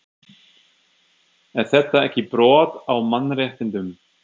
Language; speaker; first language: Icelandic; non-native, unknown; German